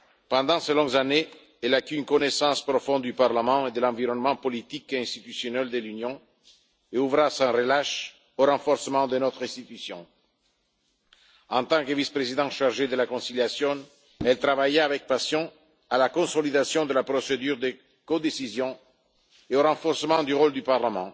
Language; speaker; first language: French; non-native, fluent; Italian